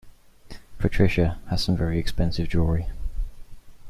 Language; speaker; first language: English; native; English